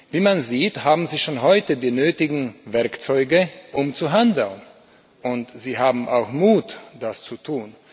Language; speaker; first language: German; non-native, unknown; Slovak